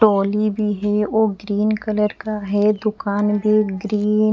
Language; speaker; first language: Hindi; non-native, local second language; Bhojpuri